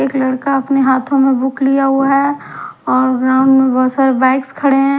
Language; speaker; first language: Hindi; native; Hindi